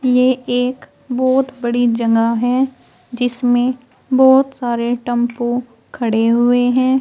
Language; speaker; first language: Hindi; native; Hindi